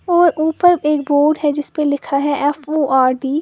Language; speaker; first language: Hindi; native; Hindi